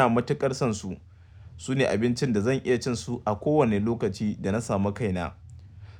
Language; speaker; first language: Hausa; native; Hausa